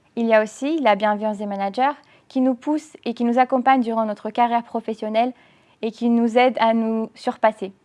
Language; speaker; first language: French; non-native, fluent; Romanian